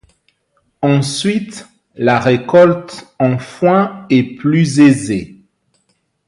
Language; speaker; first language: French; non-native, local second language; Malagasy